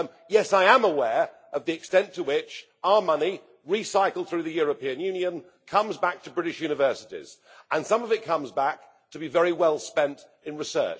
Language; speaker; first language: English; native; English